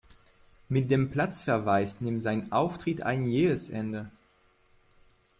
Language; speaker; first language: German; non-native, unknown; French